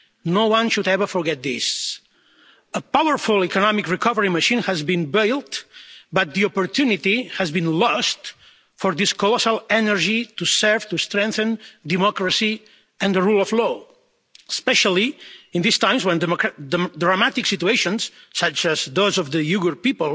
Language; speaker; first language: English; non-native, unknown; Catalan